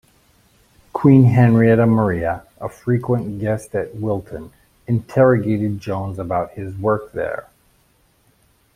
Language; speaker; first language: English; native; English